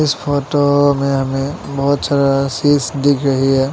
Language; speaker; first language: Hindi; non-native, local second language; Assamese